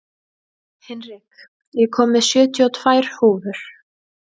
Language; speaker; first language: Icelandic; native; Icelandic